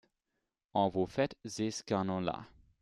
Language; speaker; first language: French; non-native, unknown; German